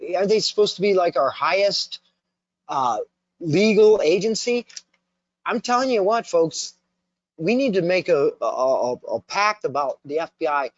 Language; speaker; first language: English; native; English